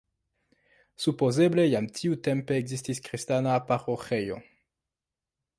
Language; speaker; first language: Esperanto; non-native, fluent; French